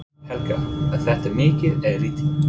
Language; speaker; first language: Icelandic; non-native, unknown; English